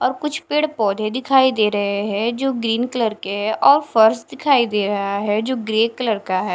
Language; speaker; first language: Hindi; non-native, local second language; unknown